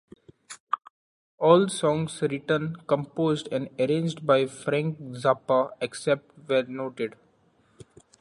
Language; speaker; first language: English; non-native, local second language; Marathi